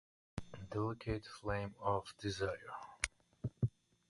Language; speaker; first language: English; non-native, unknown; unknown